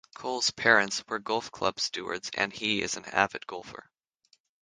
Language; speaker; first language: English; native; English